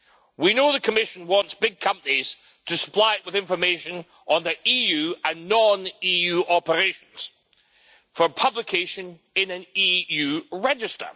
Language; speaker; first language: English; native; English